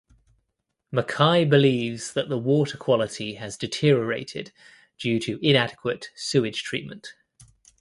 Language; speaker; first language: English; native; English